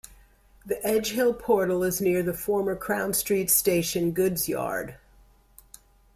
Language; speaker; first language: English; native; English